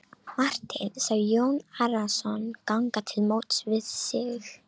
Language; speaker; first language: Icelandic; non-native, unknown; Romanian